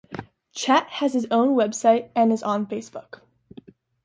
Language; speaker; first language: English; native; English